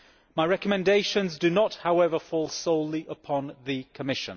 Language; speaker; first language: English; native; English